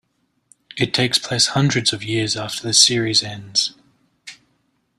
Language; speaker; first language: English; native; English